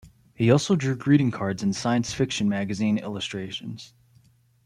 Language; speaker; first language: English; native; English